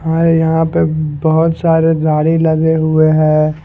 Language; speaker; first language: Hindi; non-native, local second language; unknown